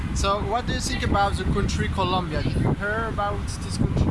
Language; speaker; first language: English; non-native, learner; Spanish